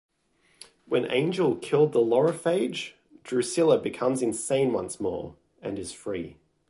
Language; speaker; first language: English; native; English